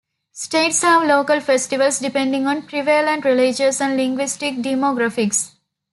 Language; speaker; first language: English; non-native, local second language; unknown